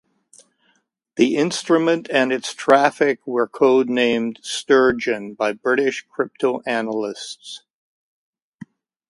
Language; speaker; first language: English; native; English